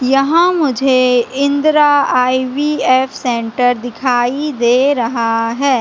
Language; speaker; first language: Hindi; native; Hindi